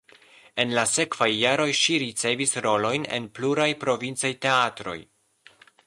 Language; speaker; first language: Esperanto; non-native, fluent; Polish